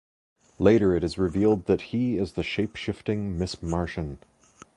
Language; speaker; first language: English; native; English